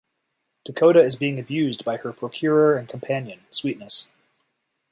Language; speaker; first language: English; native; English